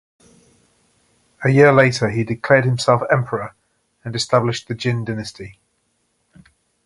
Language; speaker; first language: English; native; English